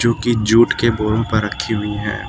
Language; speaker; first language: Hindi; native; Hindi